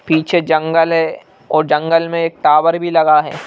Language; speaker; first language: Hindi; native; Hindi